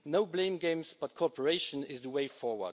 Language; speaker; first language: English; non-native, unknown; Luxembourgish